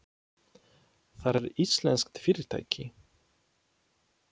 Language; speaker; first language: Icelandic; non-native, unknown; Polish